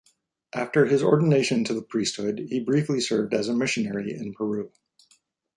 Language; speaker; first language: English; native; English